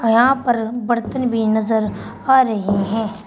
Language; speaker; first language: Hindi; native; Hindi